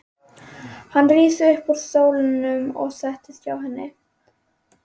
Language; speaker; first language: Icelandic; native; Icelandic